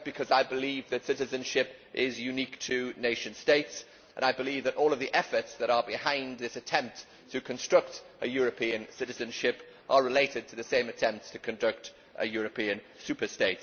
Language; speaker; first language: English; native; English